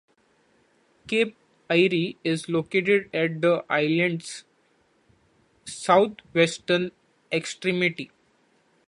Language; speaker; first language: English; non-native, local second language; Marathi